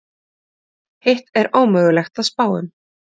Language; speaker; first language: Icelandic; native; Icelandic